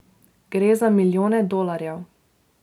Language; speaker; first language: Slovenian; native; Slovenian